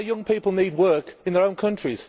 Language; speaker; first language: English; native; English